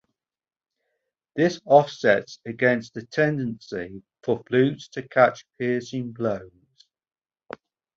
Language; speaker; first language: English; native; English